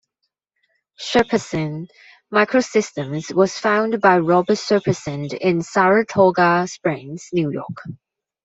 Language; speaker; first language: English; non-native, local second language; Cantonese